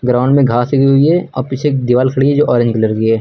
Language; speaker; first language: Hindi; native; Hindi